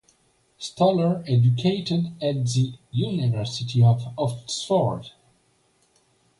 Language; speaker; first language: English; non-native, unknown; French